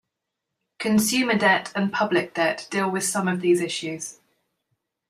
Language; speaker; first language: English; native; English